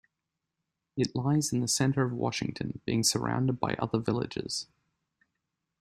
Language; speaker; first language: English; native; English